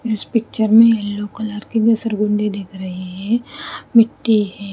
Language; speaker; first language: Hindi; native; Hindi